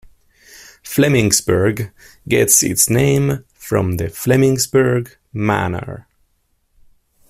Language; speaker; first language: English; non-native, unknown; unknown